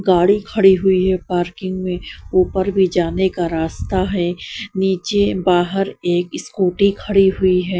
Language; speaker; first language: Hindi; non-native, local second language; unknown